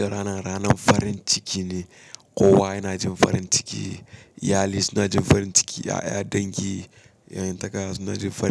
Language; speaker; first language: Hausa; native; Hausa